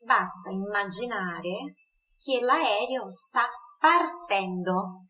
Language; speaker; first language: Italian; non-native, fluent; Portuguese